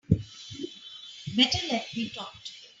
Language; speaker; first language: English; non-native, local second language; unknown